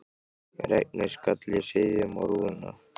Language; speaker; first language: Icelandic; native; Icelandic